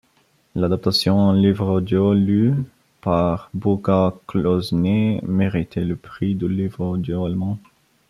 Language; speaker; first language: French; non-native, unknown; Bulgarian